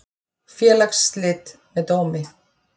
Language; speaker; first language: Icelandic; native; Icelandic